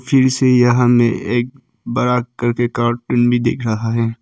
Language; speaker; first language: Hindi; non-native, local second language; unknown